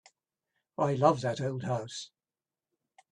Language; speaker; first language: English; native; English